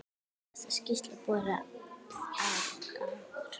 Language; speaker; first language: Icelandic; native; Icelandic